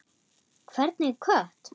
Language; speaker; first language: Icelandic; non-native, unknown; German